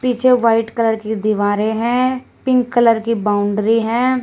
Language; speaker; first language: Hindi; native; Hindi